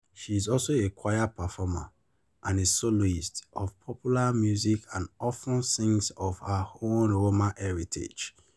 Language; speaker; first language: English; non-native, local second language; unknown